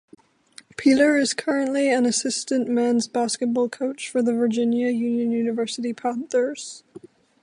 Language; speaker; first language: English; native; English